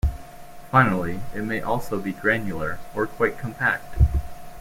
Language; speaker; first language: English; native; English